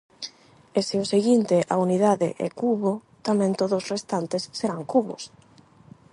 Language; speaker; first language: Galician; non-native, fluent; Spanish